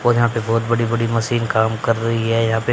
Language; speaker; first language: Hindi; native; Hindi